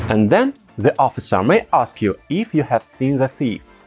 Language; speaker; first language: English; non-native, fluent; Russian